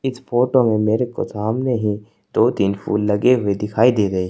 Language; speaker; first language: Hindi; native; Hindi